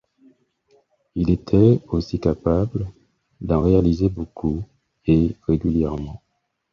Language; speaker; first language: French; non-native, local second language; Haitian Creole